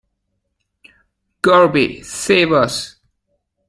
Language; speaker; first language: English; native; English